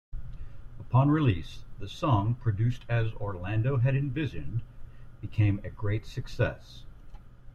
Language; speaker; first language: English; native; English